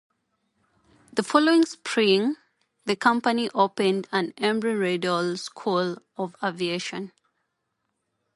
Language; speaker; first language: English; non-native, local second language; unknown